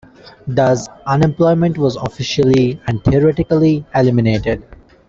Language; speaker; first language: English; non-native, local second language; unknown